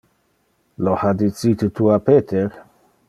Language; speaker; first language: Interlingua; non-native, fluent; Dutch